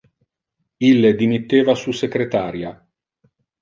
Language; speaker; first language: Interlingua; non-native, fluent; Italian